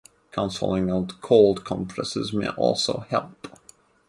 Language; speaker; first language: English; native; English